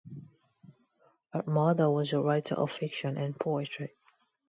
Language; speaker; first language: English; non-native, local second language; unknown